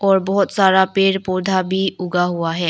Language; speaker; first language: Hindi; non-native, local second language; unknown